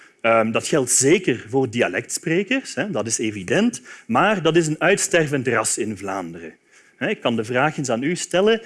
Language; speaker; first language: Dutch; native; Dutch